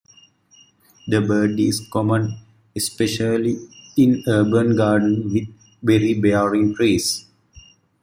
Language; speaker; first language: English; native; English